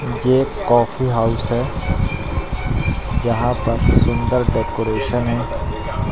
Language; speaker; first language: Hindi; native; Hindi